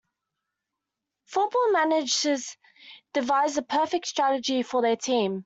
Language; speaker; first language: English; native; English